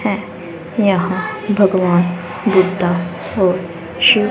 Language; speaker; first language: Hindi; native; Hindi